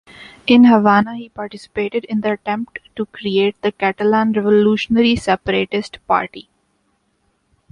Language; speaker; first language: English; non-native, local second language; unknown